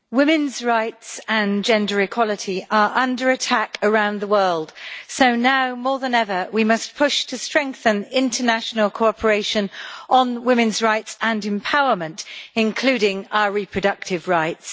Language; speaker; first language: English; native; English